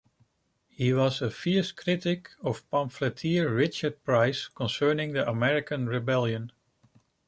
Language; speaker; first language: English; non-native, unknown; Dutch